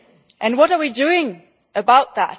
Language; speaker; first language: English; non-native, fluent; German